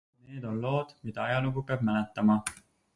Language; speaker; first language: Estonian; native; Estonian